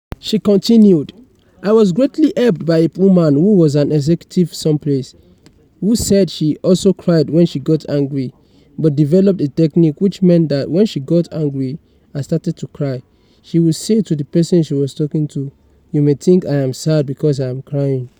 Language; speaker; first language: English; non-native, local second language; Yoruba